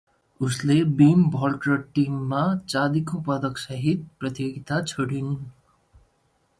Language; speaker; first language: English; non-native, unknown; Nepali